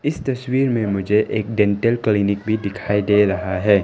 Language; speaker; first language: Hindi; non-native, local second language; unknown